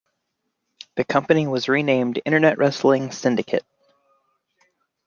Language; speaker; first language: English; native; English